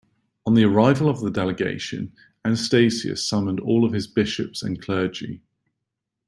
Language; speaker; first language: English; native; English